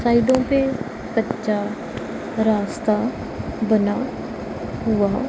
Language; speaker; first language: Hindi; non-native, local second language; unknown